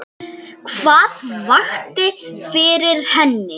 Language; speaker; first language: Icelandic; native; Icelandic